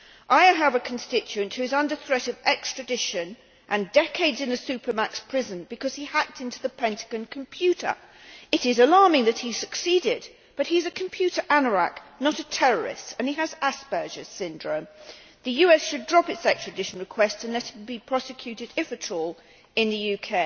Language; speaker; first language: English; native; English